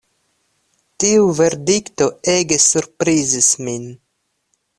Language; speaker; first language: Esperanto; non-native, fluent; Russian